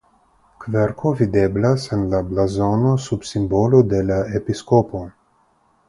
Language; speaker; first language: Esperanto; non-native, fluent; Russian